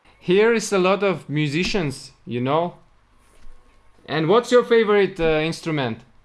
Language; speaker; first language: English; non-native, fluent; Russian